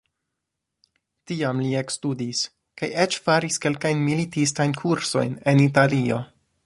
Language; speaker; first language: Esperanto; non-native, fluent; English